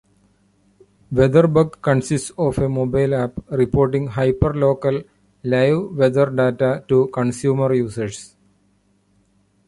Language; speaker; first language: English; non-native, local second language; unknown